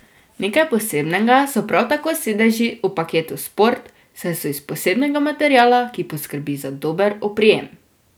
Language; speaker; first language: Slovenian; native; Slovenian